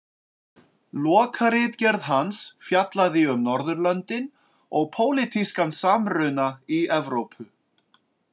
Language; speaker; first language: Icelandic; native; Icelandic